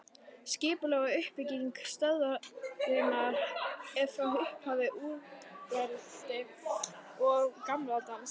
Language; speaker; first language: Icelandic; native; Icelandic